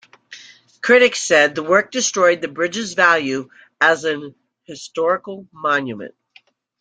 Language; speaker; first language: English; native; English